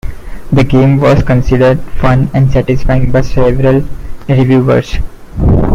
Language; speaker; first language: English; non-native, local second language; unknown